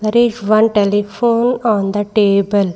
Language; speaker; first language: English; non-native, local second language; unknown